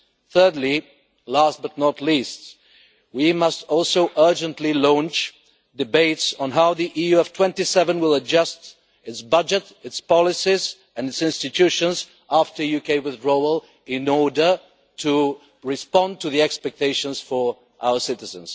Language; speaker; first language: English; non-native, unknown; Bulgarian